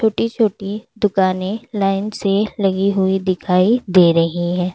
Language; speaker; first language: Hindi; native; Hindi